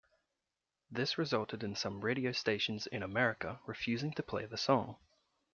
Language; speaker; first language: English; native; English